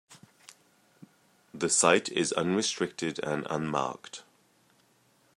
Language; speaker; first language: English; native; English